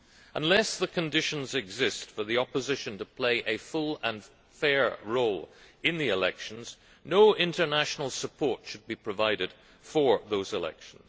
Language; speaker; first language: English; native; English